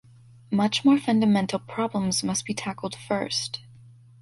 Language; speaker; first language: English; native; English